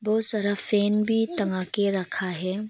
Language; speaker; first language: Hindi; non-native, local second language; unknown